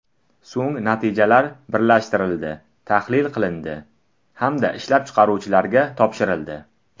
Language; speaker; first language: Uzbek; non-native, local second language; Tajik